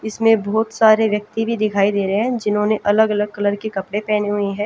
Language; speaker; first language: Hindi; native; Hindi